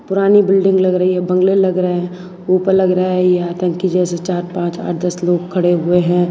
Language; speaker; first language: Hindi; non-native, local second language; Gujarati